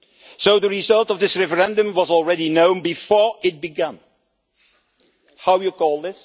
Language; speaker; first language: English; non-native, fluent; Dutch